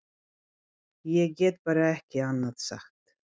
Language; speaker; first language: Icelandic; non-native, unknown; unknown